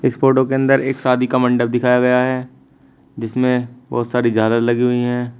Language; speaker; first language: Hindi; native; Hindi